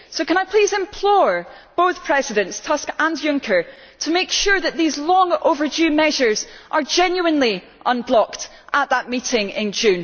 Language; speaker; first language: English; native; English